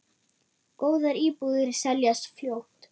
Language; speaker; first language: Icelandic; non-native, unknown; German